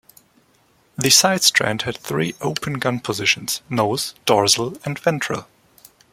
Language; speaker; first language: English; non-native, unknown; German